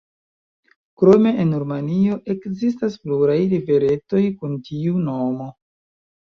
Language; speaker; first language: Esperanto; non-native, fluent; Chinese